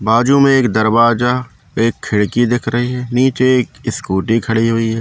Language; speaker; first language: Hindi; native; Hindi